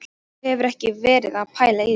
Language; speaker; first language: Icelandic; non-native, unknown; Polish